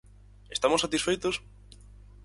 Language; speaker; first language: Galician; native; Galician